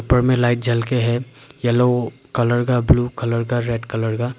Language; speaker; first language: Hindi; non-native, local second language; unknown